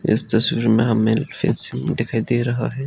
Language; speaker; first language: Hindi; non-native, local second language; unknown